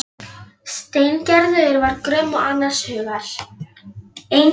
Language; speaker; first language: Icelandic; non-native, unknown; Polish